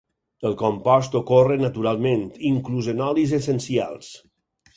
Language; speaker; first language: Catalan; native; Catalan